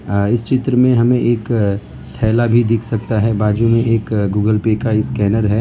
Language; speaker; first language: Hindi; non-native, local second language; Gujarati